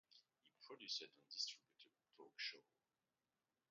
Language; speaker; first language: English; non-native, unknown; French